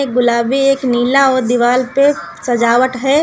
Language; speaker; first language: Hindi; native; Hindi